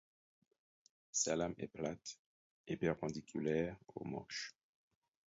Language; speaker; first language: French; non-native, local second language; Haitian Creole